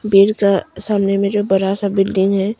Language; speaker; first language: Hindi; non-native, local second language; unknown